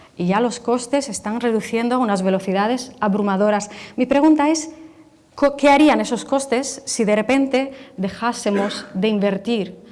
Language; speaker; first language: Spanish; non-native, related language; Italian